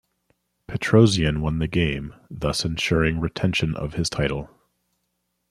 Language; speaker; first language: English; native; English